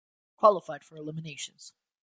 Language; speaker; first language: English; native; English